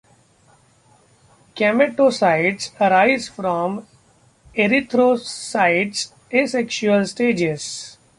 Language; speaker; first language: English; non-native, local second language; Marathi